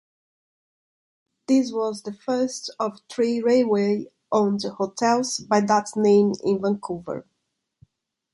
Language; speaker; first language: English; non-native, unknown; Portuguese